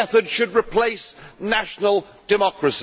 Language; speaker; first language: English; native; English